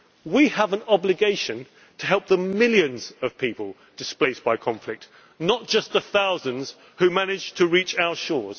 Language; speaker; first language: English; native; English